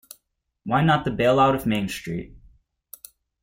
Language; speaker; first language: English; native; English